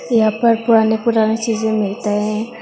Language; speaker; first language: Hindi; non-native, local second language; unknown